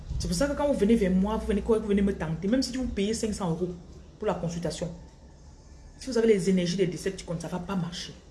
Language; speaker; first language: French; non-native, local second language; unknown